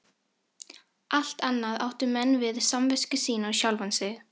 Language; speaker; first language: Icelandic; non-native, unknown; Filipino